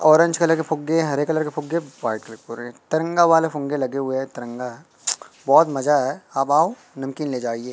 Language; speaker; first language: Hindi; native; Hindi